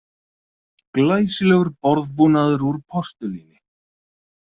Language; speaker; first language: Icelandic; native; Icelandic